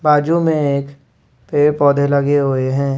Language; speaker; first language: Hindi; native; Hindi